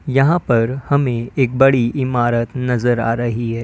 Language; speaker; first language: Hindi; native; Hindi